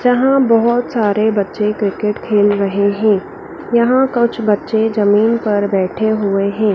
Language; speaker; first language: Hindi; native; Hindi